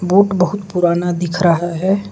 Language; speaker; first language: Hindi; non-native, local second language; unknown